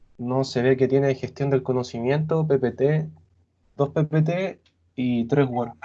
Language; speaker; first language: Spanish; native; Spanish